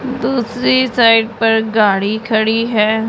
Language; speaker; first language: Hindi; non-native, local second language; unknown